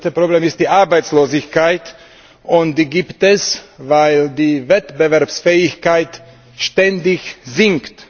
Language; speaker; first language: German; non-native, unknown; Slovak